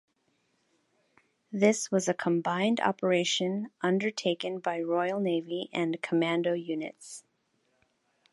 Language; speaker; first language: English; native; English